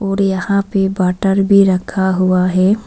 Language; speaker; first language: Hindi; non-native, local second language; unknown